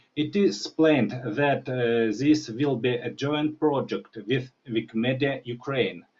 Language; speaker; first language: English; non-native, learner; Ukrainian